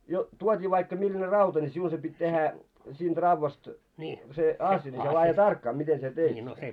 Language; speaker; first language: Finnish; early bilingual, heritage; Finnish